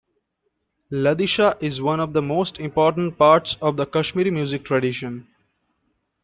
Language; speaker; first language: English; non-native, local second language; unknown